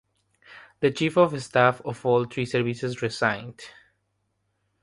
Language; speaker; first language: English; non-native, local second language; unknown